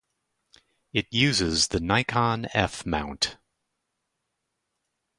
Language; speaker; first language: English; native; English